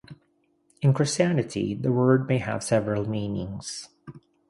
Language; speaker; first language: English; non-native, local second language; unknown